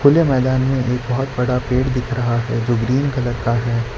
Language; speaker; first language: Hindi; non-native, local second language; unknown